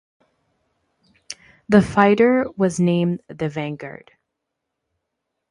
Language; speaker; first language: English; native; English